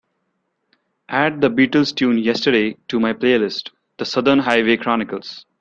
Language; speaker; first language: English; non-native, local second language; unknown